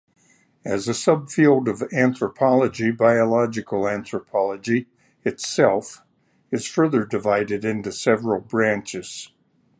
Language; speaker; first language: English; native; English